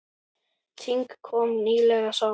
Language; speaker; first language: Icelandic; native; Icelandic